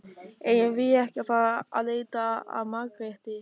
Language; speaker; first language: Icelandic; non-native, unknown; German